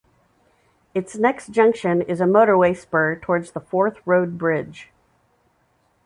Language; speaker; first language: English; native; English